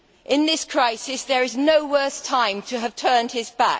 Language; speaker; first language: English; native; English